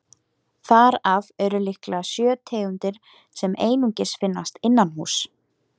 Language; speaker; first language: Icelandic; native; Icelandic